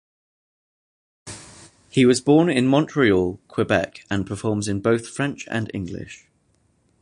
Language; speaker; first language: English; native; English